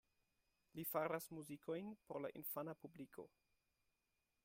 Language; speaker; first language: Esperanto; non-native, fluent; German